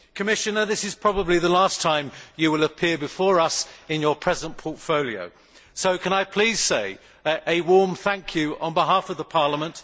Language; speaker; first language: English; native; English